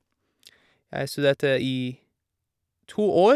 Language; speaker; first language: Norwegian; non-native, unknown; Persian